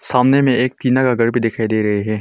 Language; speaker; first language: Hindi; non-native, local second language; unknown